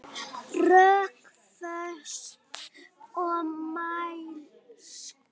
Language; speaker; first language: Icelandic; native; Icelandic